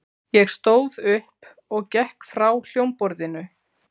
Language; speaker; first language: Icelandic; native; Icelandic